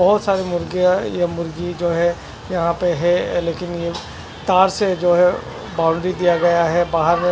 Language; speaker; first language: Hindi; non-native, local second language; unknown